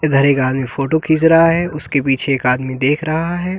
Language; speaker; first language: Hindi; native; Hindi